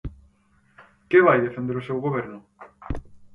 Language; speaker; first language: Galician; native; Galician